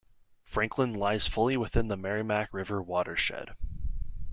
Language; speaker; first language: English; native; English